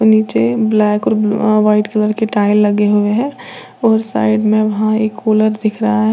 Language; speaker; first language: Hindi; native; Hindi